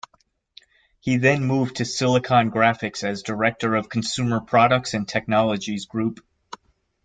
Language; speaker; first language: English; native; English